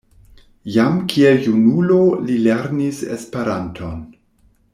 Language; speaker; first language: Esperanto; non-native, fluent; German